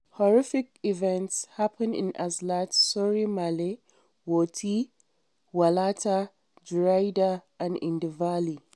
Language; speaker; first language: English; non-native, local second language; Hausa